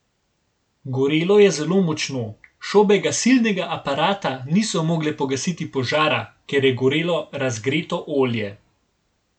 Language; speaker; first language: Slovenian; native; Slovenian